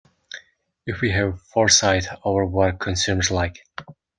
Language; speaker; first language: English; non-native, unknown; Mongolian